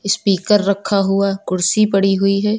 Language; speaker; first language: Hindi; native; Hindi